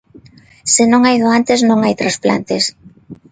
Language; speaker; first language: Galician; non-native, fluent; Spanish